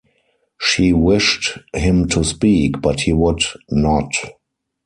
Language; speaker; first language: English; non-native, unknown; German